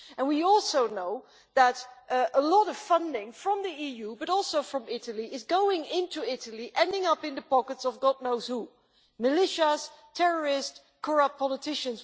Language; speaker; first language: English; non-native, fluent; Dutch